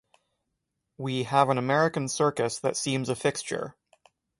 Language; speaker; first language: English; native; English